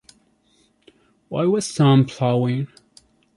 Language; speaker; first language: English; non-native, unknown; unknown